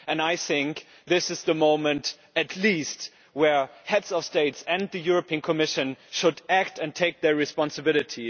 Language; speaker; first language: English; non-native, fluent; German